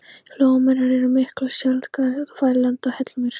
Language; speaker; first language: Icelandic; non-native, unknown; Polish